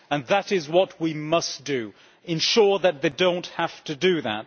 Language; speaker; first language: English; native; English